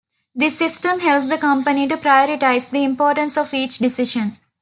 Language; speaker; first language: English; non-native, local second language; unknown